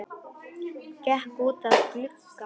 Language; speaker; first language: Icelandic; non-native, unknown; Polish